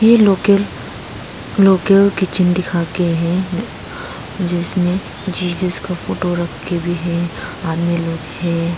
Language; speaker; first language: Hindi; non-native, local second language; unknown